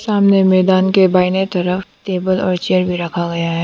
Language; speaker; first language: Hindi; non-native, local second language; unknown